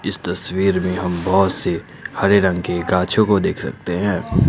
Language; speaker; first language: Hindi; non-native, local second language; Assamese